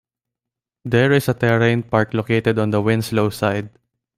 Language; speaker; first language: English; non-native, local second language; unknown